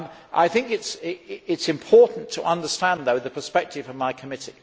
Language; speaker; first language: English; native; English